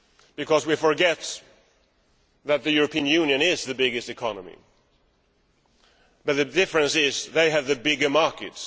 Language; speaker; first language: English; non-native, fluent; Swedish